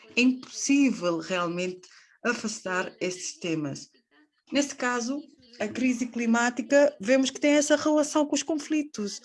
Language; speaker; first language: Portuguese; non-native, fluent; Spanish